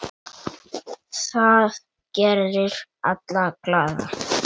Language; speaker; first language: Icelandic; native; Icelandic